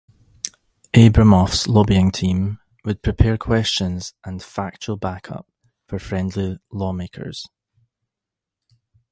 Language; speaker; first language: English; native; English